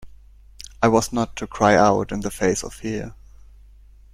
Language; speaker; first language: English; non-native, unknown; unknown